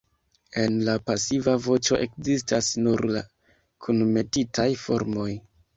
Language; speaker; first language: Esperanto; non-native, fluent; Kinyarwanda